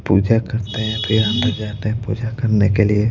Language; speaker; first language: Hindi; native; Hindi